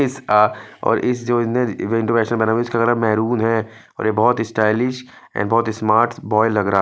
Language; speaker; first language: Hindi; non-native, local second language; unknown